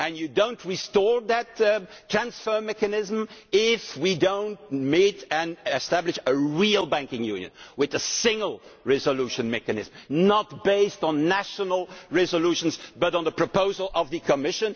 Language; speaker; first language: English; non-native, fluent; Dutch